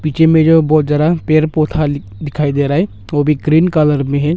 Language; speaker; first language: Hindi; non-native, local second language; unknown